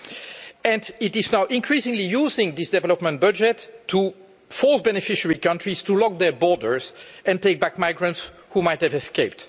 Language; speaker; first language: English; non-native, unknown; French